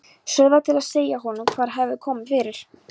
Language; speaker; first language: Icelandic; non-native, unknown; Polish